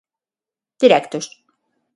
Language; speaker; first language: Galician; non-native, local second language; Spanish